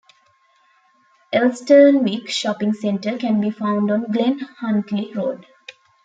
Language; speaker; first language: English; non-native, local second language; Tamil